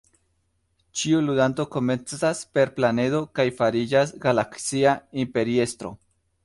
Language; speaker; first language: Esperanto; non-native, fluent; Spanish